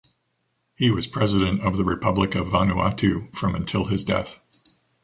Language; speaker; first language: English; native; English